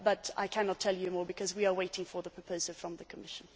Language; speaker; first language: English; native; English